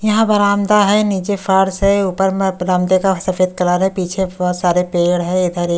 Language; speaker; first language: Hindi; native; Hindi